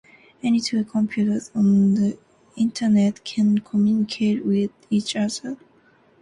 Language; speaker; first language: English; non-native, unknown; Japanese